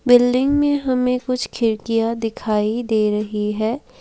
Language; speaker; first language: Hindi; non-native, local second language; Assamese